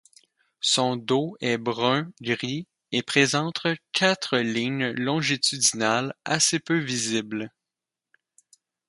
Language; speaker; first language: French; native; French